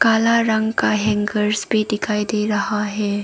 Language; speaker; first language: Hindi; non-native, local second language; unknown